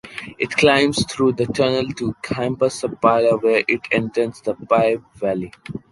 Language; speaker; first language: English; non-native, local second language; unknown